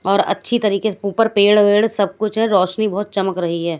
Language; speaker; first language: Hindi; native; Hindi